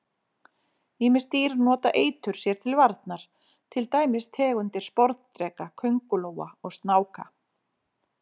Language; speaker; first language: Icelandic; native; Icelandic